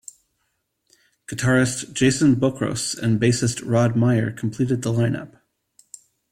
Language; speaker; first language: English; native; English